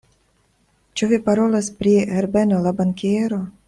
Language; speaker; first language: Esperanto; non-native, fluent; Russian